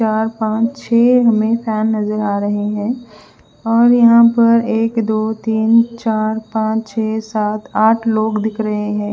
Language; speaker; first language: Hindi; non-native, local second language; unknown